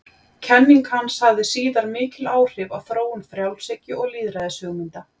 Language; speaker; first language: Icelandic; native; Icelandic